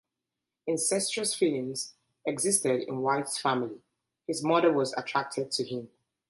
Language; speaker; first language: English; native; English